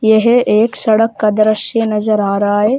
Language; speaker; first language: Hindi; native; Hindi